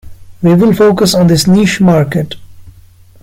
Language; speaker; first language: English; non-native, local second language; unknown